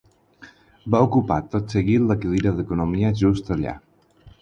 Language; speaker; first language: Catalan; non-native, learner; Spanish